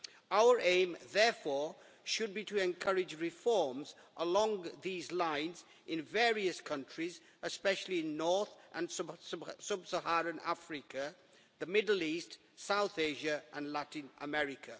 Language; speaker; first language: English; native; English